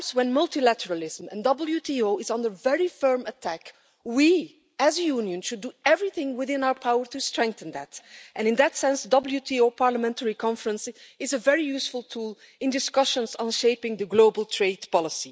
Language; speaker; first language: English; non-native, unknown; Dutch